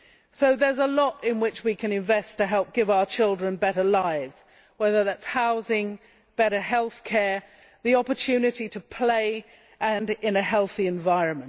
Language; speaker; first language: English; native; English